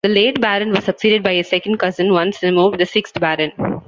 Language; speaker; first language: English; non-native, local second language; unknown